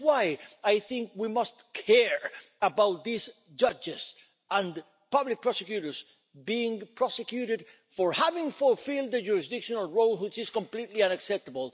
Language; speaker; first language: English; non-native, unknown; Spanish